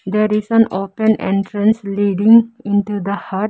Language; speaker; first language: English; non-native, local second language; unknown